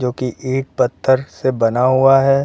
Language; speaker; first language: Hindi; native; Hindi